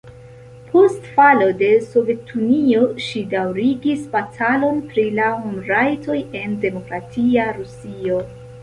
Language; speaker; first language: Esperanto; non-native, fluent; Central Kurdish